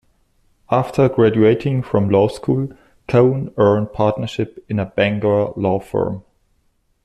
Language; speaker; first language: English; non-native, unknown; German